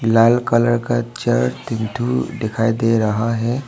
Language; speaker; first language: Hindi; non-native, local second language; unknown